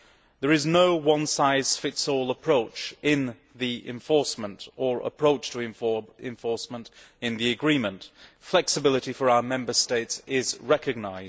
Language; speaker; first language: English; native; English